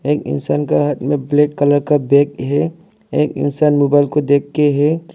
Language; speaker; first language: Hindi; early bilingual, other home language; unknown